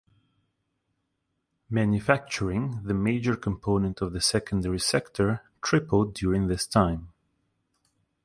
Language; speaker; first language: English; non-native, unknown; Russian